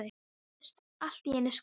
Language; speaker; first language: Icelandic; non-native, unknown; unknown